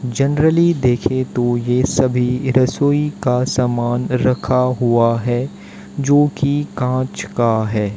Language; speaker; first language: Hindi; native; Hindi